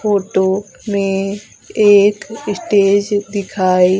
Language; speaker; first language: Hindi; native; Hindi